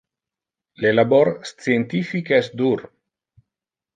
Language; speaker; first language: Interlingua; non-native, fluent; Italian